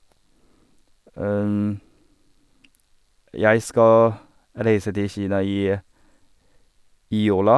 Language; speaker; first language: Norwegian; non-native, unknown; Chinese